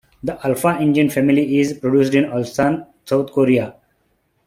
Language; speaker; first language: English; non-native, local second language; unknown